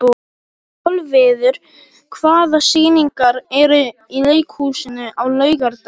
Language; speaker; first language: Icelandic; non-native, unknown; Polish